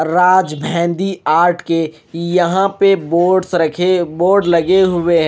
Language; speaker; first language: Hindi; non-native, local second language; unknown